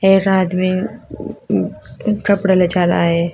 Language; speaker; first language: Hindi; native; Hindi